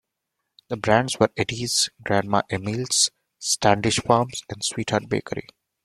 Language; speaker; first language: English; non-native, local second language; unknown